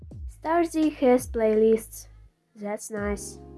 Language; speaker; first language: English; non-native, learner; Russian